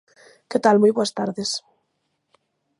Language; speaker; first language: Galician; native; Galician